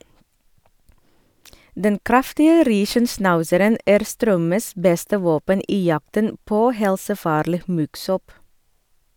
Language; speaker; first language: Norwegian; non-native, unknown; Indonesian